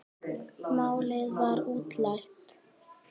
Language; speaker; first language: Icelandic; native; Icelandic